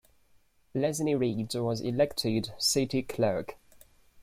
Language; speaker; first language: English; non-native, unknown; Chinese